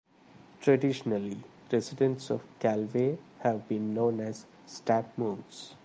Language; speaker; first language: English; non-native, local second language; Malayalam